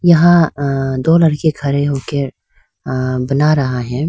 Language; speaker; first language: Hindi; non-native, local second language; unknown